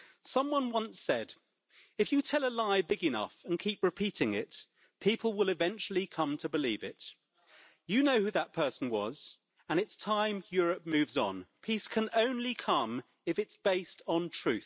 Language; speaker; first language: English; native; English